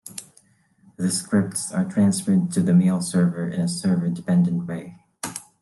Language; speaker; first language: English; non-native, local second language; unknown